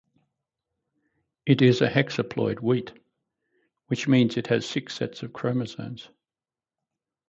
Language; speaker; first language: English; native; English